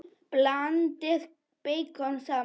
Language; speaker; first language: Icelandic; non-native, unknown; Polish